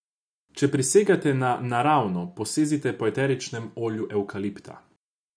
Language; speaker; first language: Slovenian; non-native, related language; Croatian